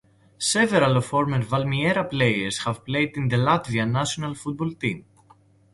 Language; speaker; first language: English; non-native, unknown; Greek